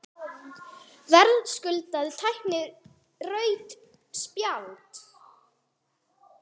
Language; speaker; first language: Icelandic; non-native, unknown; English